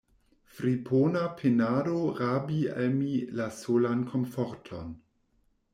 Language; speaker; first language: Esperanto; non-native, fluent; German